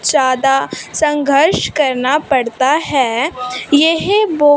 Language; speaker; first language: Hindi; non-native, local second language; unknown